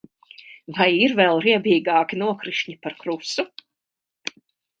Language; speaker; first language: Latvian; native; Latvian